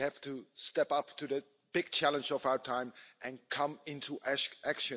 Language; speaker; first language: English; non-native, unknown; Dutch